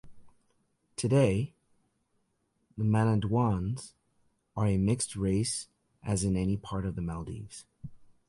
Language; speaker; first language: English; native; English